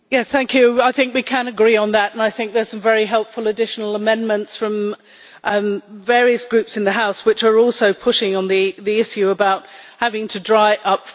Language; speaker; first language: English; native; English